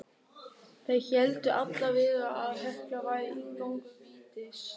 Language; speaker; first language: Icelandic; non-native, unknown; German